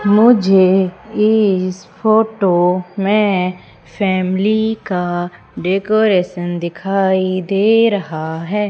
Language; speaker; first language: Hindi; native; Hindi